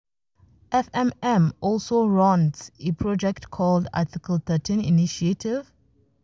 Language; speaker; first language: English; non-native, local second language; Hausa